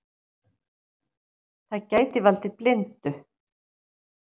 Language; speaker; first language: Icelandic; native; Icelandic